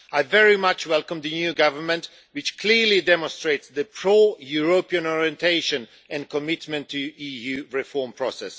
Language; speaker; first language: English; non-native, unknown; Swedish